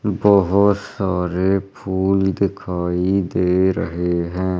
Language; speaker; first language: Hindi; native; Hindi